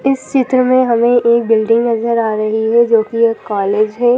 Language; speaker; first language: Hindi; native; Hindi